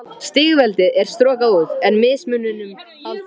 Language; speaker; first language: Icelandic; native; Icelandic